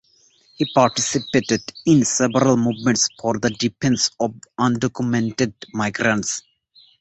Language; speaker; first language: English; non-native, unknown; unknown